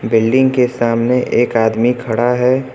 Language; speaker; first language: Hindi; native; Hindi